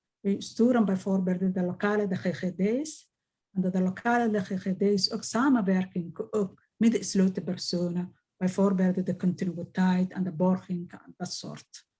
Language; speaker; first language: Dutch; non-native, fluent; Somali